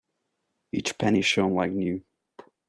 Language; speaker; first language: English; non-native, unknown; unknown